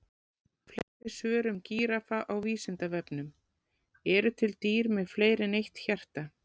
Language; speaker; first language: Icelandic; native; Icelandic